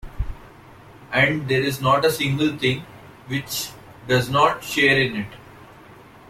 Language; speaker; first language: English; non-native, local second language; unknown